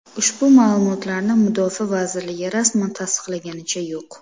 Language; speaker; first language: Uzbek; native; Uzbek